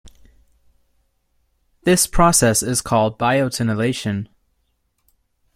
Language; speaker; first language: English; non-native, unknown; German